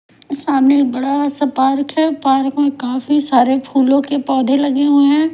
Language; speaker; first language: Hindi; non-native, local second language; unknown